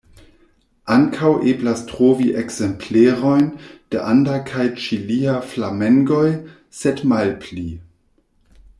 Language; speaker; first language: Esperanto; non-native, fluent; German